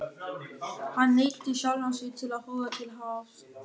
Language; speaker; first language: Icelandic; non-native, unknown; German